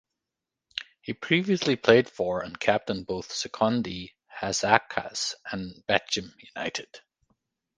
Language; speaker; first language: English; native; English